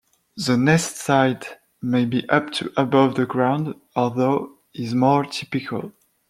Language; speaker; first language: English; non-native, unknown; French